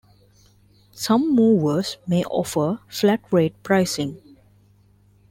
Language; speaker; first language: English; non-native, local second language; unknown